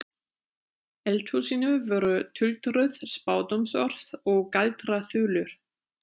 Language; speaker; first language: Icelandic; non-native, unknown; German